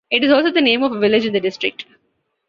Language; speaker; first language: English; non-native, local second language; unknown